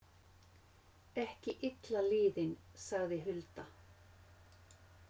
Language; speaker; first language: Icelandic; non-native, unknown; Finnish